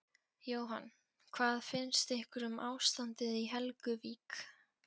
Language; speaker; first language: Icelandic; non-native, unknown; Polish